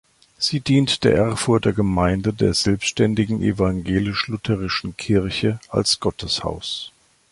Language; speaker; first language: German; native; German